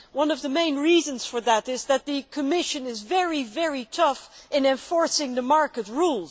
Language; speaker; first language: English; non-native, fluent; Dutch